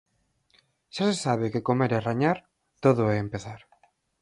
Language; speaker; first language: Galician; native; Galician